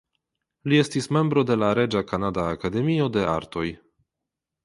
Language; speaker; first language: Esperanto; non-native, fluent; Polish